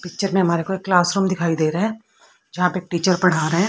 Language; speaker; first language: Hindi; native; Hindi